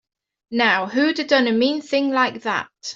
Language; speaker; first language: English; native; English